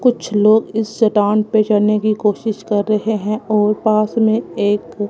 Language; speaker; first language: Hindi; non-native, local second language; Punjabi